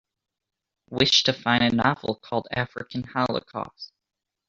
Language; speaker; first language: English; native; English